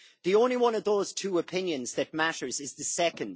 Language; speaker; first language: English; native; English